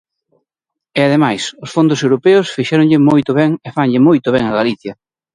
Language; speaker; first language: Galician; native; Galician